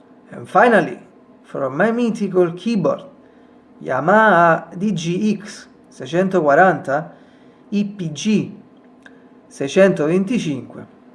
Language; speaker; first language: English; non-native, learner; Italian